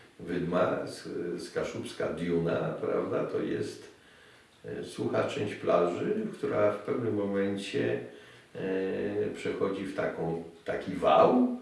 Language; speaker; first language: Polish; native; Polish